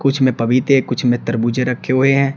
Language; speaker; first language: Hindi; native; Hindi